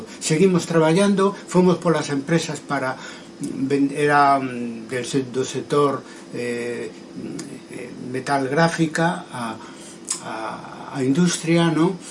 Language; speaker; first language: Galician; non-native, local second language; Spanish